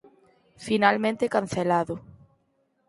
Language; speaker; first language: Galician; native; Galician